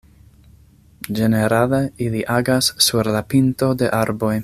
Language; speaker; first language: Esperanto; non-native, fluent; English